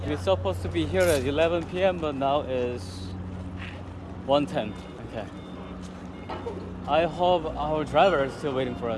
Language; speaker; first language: English; non-native, fluent; Korean